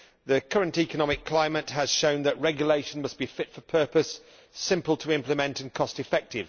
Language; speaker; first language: English; native; English